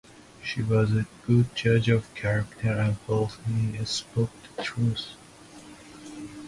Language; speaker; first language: English; non-native, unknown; Persian